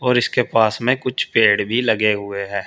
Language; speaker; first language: Hindi; native; Hindi